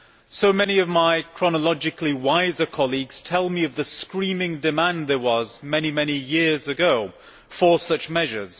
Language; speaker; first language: English; native; English